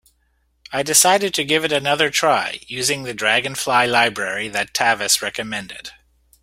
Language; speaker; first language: English; native; English